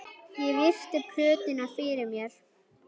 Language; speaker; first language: Icelandic; native; Icelandic